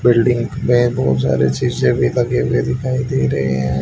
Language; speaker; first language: Hindi; native; Hindi